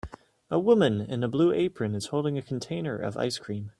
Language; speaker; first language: English; native; English